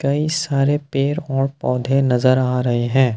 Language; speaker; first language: Hindi; non-native, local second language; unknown